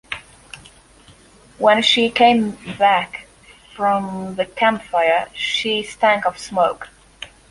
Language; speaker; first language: English; non-native, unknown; Polish